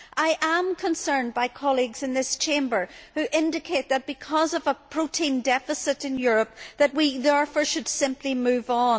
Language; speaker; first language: English; native; English